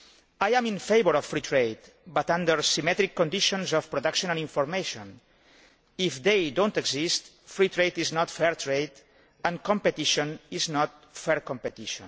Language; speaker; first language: English; native; English